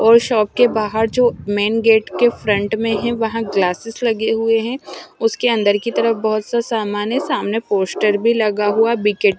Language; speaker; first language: Hindi; non-native, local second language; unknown